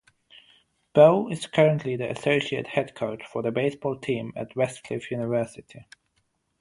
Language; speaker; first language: English; non-native, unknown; German